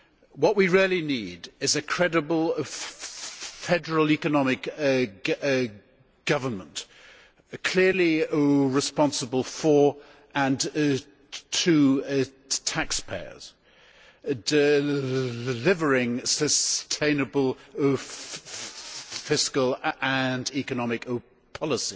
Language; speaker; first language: English; native; English